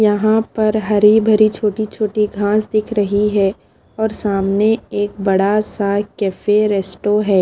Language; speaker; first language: Hindi; non-native, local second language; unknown